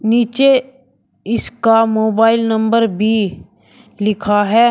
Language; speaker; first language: Hindi; native; Hindi